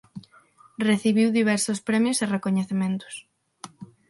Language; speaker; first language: Galician; non-native, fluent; Spanish